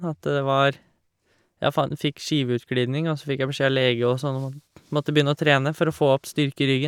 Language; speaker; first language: Norwegian; native; Norwegian